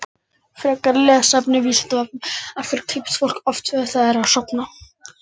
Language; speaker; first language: Icelandic; native; Icelandic